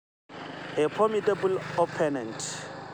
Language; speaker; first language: English; non-native, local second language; Hausa